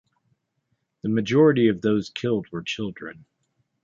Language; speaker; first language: English; native; English